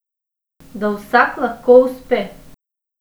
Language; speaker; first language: Slovenian; non-native, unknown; Macedonian